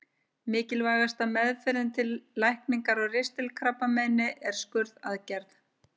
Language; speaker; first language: Icelandic; native; Icelandic